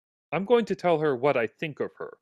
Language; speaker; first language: English; native; English